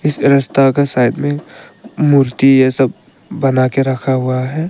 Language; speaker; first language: Hindi; non-native, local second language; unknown